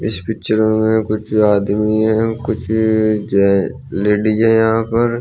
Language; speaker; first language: Hindi; native; Hindi